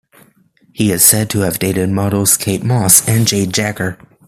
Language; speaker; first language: English; native; English